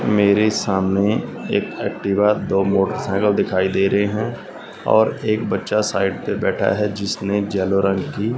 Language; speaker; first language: Hindi; non-native, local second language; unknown